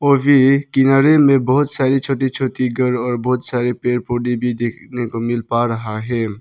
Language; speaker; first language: Hindi; non-native, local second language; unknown